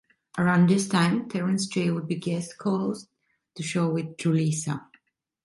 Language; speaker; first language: English; non-native, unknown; Italian